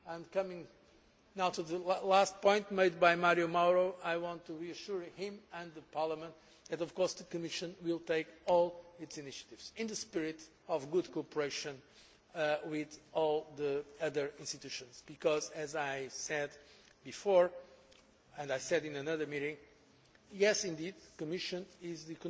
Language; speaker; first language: English; non-native, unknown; Portuguese